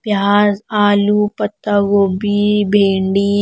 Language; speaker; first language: Hindi; non-native, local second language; Punjabi